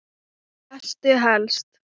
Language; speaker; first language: Icelandic; non-native, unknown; Thai